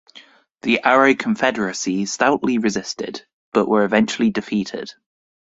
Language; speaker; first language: English; native; English